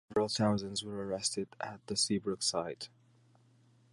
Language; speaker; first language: English; native; English